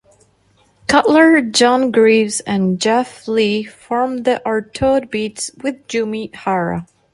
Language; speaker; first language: English; non-native, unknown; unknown